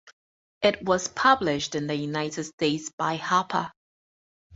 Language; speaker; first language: English; native; English